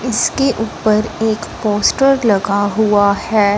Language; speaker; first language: Hindi; non-native, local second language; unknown